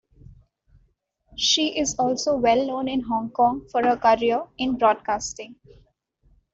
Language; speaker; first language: English; non-native, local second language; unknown